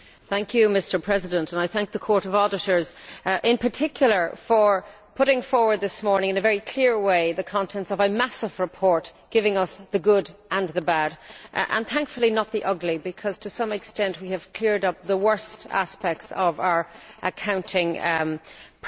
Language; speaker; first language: English; native; English